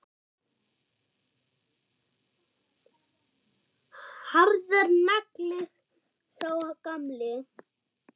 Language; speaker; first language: Icelandic; non-native, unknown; German